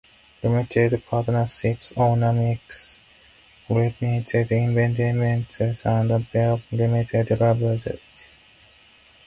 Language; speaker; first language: English; non-native, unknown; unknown